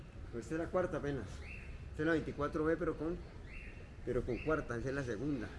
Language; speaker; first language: Spanish; native; Spanish